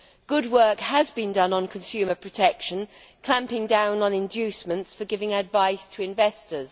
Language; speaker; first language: English; native; English